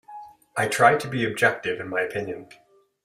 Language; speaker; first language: English; native; English